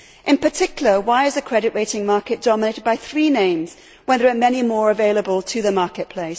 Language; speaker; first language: English; native; English